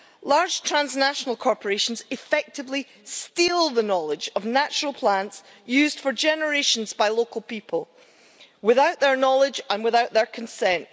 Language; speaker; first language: English; native; English